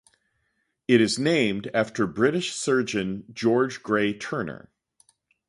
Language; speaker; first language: English; native; English